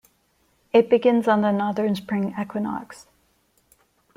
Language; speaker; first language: English; non-native, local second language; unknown